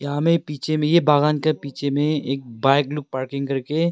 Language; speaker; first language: Hindi; non-native, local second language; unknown